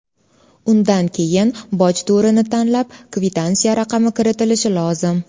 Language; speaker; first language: Uzbek; native; Uzbek